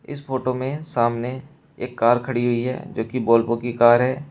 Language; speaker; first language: Hindi; native; Hindi